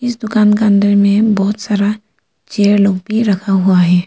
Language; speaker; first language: Hindi; early bilingual, other home language; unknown